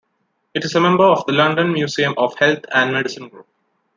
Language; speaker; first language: English; non-native, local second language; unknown